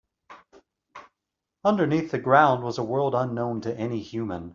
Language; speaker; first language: English; native; English